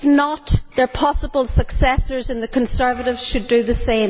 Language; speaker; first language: English; native; English